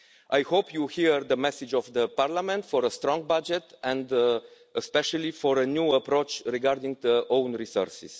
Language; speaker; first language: English; non-native, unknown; Romanian